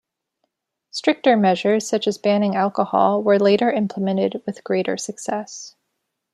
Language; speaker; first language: English; native; English